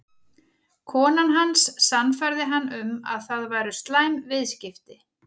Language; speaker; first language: Icelandic; native; Icelandic